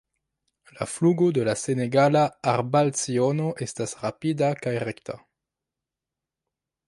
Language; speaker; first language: Esperanto; non-native, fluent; French